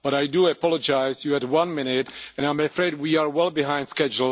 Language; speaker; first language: English; non-native, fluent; Czech